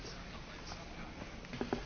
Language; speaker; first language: English; non-native, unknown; Dutch